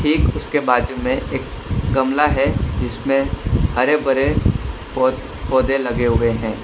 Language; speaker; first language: Hindi; non-native, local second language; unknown